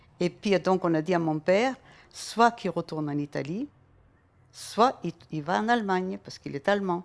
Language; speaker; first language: French; non-native, fluent; German